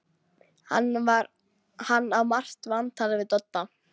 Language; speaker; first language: Icelandic; native; Icelandic